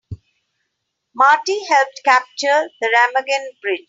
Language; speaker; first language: English; non-native, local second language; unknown